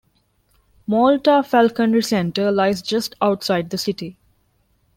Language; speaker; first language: English; non-native, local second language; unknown